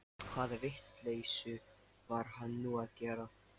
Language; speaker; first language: Icelandic; non-native, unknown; Lithuanian